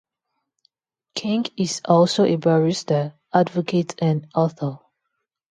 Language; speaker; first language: English; non-native, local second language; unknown